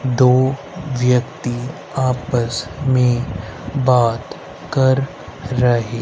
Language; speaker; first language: Hindi; native; Hindi